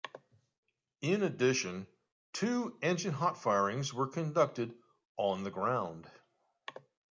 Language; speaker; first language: English; native; English